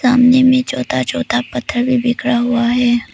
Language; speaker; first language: Hindi; early bilingual, other home language; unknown